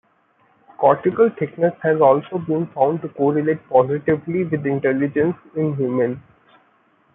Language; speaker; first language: English; non-native, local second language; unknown